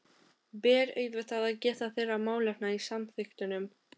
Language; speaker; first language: Icelandic; non-native, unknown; Albanian